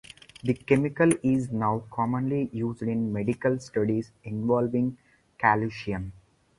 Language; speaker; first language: English; non-native, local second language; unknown